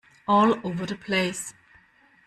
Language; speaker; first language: English; non-native, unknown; German